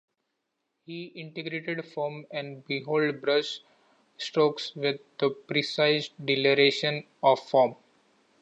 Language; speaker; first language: English; non-native, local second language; Marathi